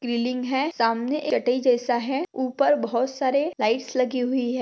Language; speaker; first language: Hindi; non-native, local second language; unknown